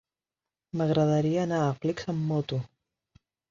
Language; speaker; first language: Catalan; non-native, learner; Spanish